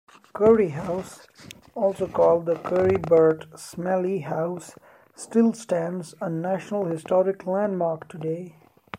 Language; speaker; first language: English; non-native, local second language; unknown